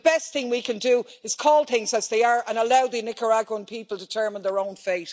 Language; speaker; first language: English; native; English